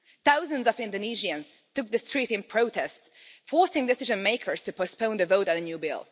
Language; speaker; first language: English; non-native, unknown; Hungarian